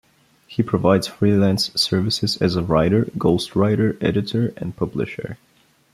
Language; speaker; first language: English; non-native, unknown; Bulgarian